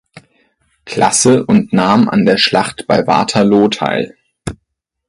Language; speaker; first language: German; native; German